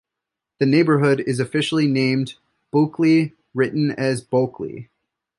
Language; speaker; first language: English; native; English